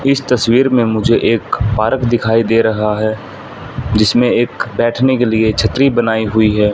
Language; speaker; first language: Hindi; native; Hindi